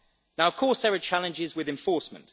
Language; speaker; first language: English; native; English